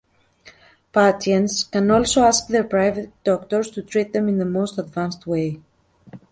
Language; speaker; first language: English; native; English